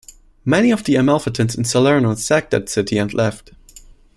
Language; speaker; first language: English; non-native, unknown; German